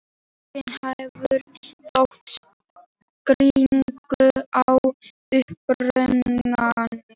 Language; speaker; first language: Icelandic; native; Icelandic